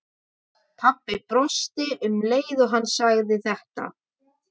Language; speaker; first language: Icelandic; native; Icelandic